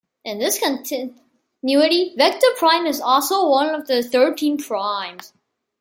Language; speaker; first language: English; non-native, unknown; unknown